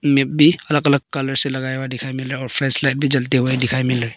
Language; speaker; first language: Hindi; early bilingual, other home language; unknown